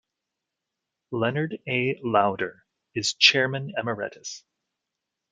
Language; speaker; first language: English; native; English